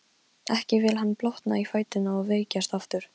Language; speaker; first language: Icelandic; non-native, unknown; Polish